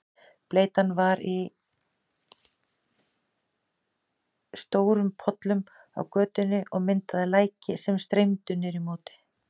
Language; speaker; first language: Icelandic; native; Icelandic